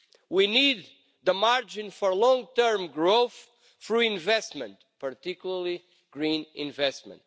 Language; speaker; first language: English; non-native, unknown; Portuguese